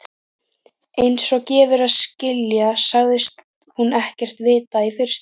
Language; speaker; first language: Icelandic; native; Icelandic